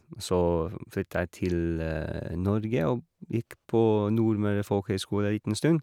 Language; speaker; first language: Norwegian; non-native, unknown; English